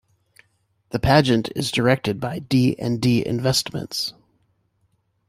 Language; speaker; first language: English; native; English